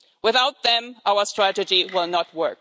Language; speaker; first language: English; non-native, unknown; German